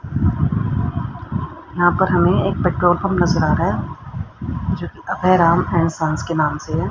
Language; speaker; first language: Hindi; native; Hindi